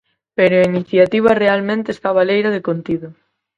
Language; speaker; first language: Galician; native; Galician